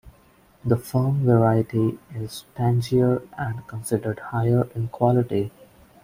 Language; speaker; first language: English; non-native, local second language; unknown